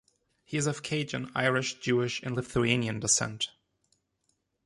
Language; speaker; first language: English; non-native, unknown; German